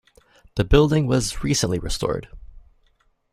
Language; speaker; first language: English; native; English